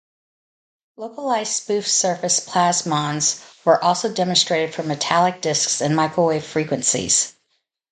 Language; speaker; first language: English; native; English